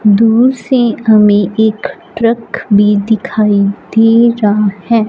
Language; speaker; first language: Hindi; non-native, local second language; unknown